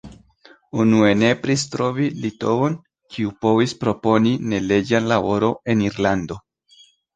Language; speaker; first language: Esperanto; non-native, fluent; Spanish